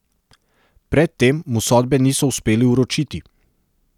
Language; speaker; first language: Slovenian; non-native, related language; Serbian